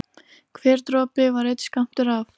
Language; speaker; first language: Icelandic; native; Icelandic